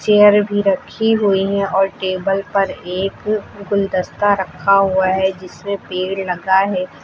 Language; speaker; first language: Hindi; native; Hindi